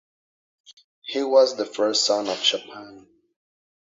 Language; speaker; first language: English; native; English